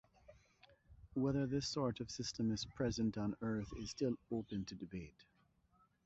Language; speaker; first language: English; native; English